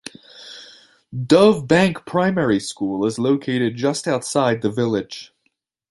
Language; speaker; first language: English; native; English